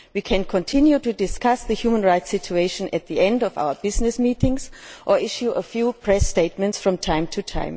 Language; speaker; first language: English; non-native, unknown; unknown